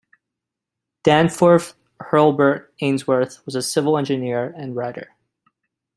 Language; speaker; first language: English; native; English